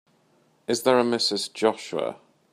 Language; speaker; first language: English; native; English